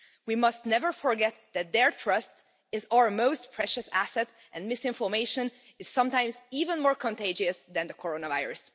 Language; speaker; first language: English; non-native, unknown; Hungarian